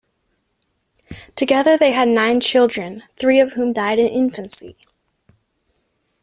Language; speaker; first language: English; native; English